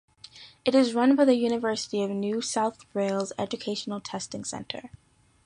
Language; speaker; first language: English; native; English